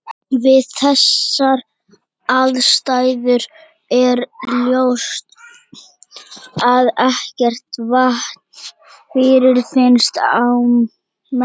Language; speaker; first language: Icelandic; native; Icelandic